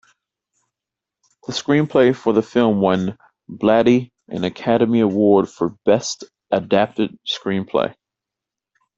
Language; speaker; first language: English; native; English